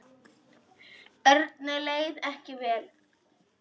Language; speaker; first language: Icelandic; non-native, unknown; Polish